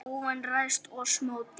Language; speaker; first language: Icelandic; native; Icelandic